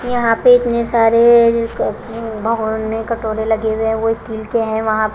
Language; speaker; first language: Hindi; non-native, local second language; Punjabi